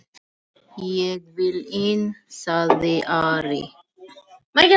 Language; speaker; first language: Icelandic; non-native, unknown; Filipino